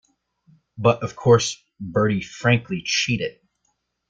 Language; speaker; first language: English; native; English